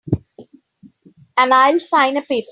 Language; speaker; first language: English; non-native, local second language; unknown